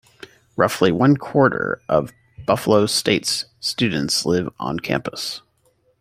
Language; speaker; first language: English; native; English